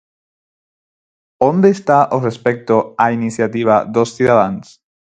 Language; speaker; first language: Galician; non-native, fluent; Spanish